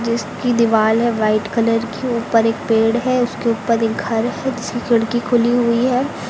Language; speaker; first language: Hindi; native; Hindi